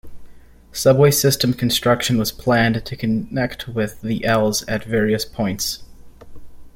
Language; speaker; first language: English; native; English